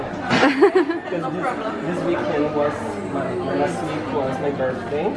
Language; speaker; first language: English; non-native, learner; Portuguese